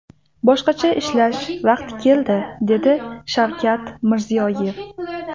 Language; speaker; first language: Uzbek; native; Uzbek